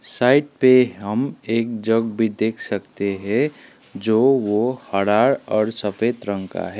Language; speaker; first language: Hindi; non-native, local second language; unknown